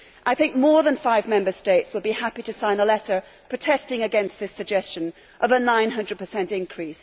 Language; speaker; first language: English; native; English